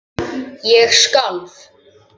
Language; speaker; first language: Icelandic; native; Icelandic